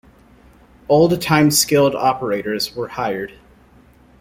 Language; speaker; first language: English; native; English